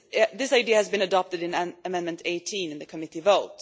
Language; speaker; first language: English; non-native, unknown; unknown